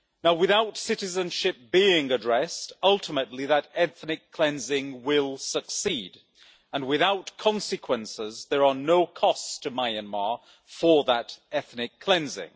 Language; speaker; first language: English; native; English